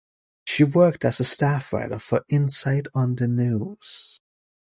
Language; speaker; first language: English; native; English